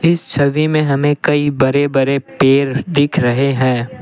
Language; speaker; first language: Hindi; non-native, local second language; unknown